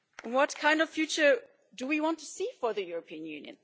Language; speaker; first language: English; non-native, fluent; German